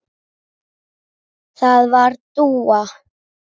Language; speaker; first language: Icelandic; native; Icelandic